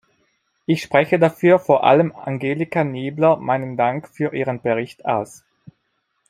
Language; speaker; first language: German; non-native, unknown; Italian